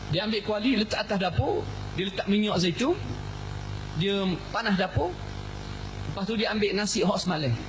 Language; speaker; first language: Malay; non-native, fluent; Arabic